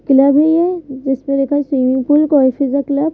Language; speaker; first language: Hindi; native; Hindi